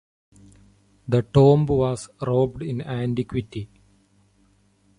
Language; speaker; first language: English; non-native, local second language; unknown